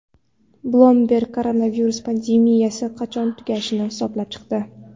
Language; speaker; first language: Uzbek; non-native, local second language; Kara-Kalpak